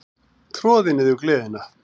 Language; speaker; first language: Icelandic; native; Icelandic